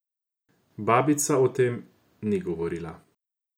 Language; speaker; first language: Slovenian; non-native, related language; Croatian